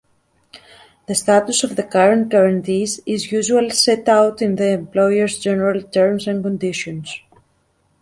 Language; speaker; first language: English; native; English